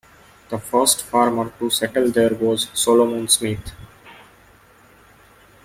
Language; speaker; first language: English; non-native, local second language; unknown